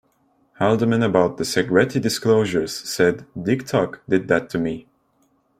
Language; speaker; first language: English; non-native, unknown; Turkish